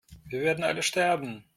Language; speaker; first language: German; non-native, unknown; Russian